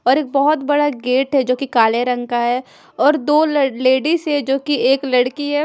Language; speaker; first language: Hindi; non-native, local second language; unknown